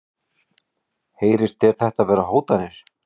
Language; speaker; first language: Icelandic; native; Icelandic